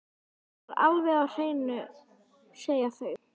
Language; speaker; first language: Icelandic; native; Icelandic